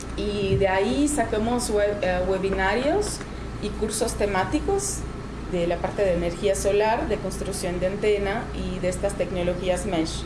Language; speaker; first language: Spanish; non-native, fluent; Portuguese